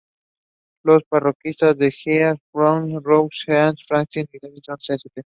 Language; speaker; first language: English; non-native, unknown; Spanish